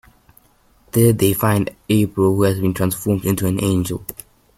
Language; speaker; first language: English; native; English